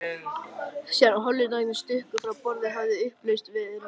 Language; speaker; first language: Icelandic; native; Icelandic